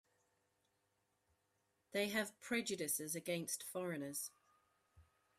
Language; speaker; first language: English; native; English